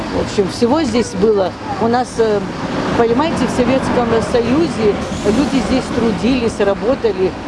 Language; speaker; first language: Russian; non-native, local second language; Abkhazian